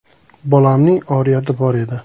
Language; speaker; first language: Uzbek; native; Uzbek